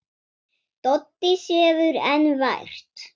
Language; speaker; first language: Icelandic; non-native, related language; Swedish